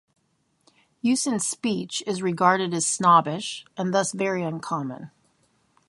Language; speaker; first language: English; native; English